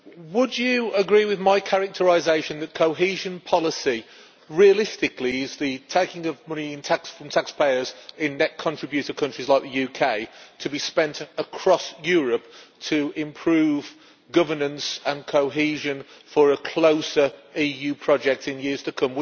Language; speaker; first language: English; native; English